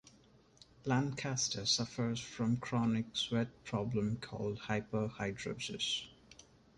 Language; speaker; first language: English; non-native, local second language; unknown